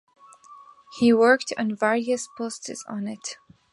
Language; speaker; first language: English; non-native, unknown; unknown